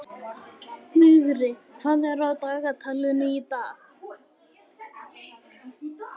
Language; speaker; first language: Icelandic; native; Icelandic